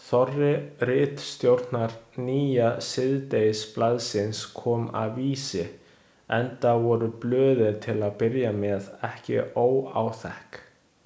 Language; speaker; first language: Icelandic; non-native, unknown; Chinese